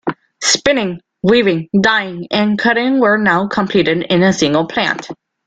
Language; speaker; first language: English; non-native, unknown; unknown